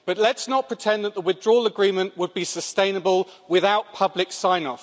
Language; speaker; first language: English; native; English